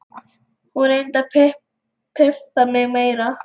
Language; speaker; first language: Icelandic; non-native, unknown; Lithuanian